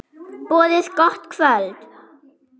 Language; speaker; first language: Icelandic; non-native, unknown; German